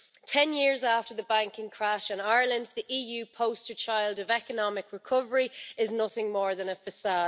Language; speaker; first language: English; native; English